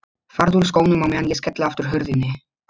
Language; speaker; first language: Icelandic; non-native, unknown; Polish